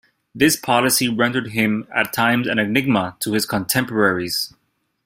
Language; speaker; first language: English; native; English